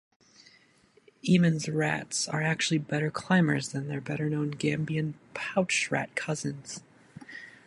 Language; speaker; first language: English; native; English